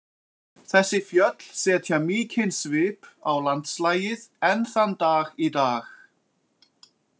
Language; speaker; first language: Icelandic; native; Icelandic